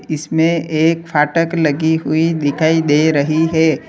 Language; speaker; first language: Hindi; native; Hindi